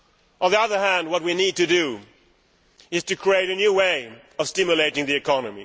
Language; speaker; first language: English; non-native, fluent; Swedish